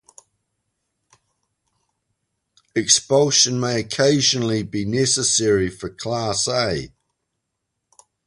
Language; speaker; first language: English; native; English